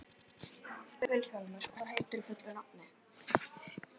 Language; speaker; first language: Icelandic; native; Icelandic